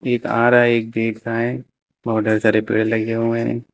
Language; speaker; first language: Hindi; native; Hindi